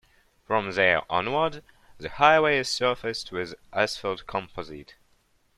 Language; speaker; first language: English; non-native, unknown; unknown